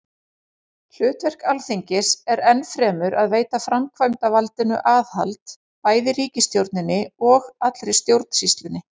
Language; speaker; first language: Icelandic; native; Icelandic